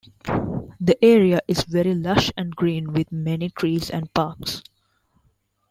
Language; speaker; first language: English; non-native, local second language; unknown